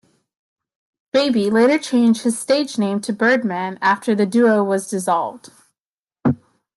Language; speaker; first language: English; native; English